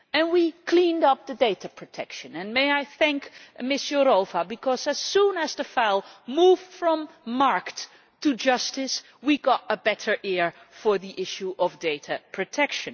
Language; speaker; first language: English; non-native, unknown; Dutch